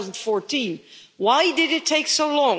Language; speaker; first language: English; non-native, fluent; Dutch